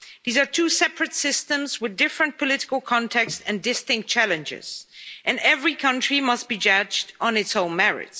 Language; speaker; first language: English; non-native, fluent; Dutch